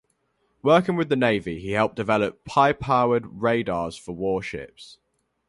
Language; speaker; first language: English; native; English